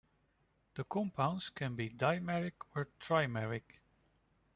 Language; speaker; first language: English; non-native, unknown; Dutch